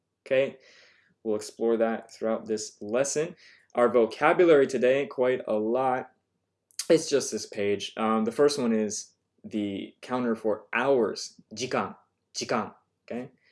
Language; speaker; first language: English; native; English